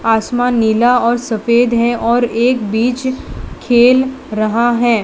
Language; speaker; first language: Hindi; non-native, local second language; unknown